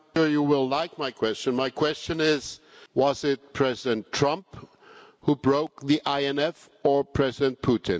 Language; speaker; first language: English; non-native, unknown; German